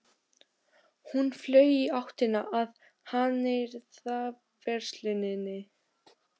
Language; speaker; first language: Icelandic; non-native, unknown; Albanian